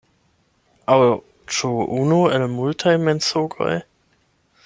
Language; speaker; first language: Esperanto; non-native, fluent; German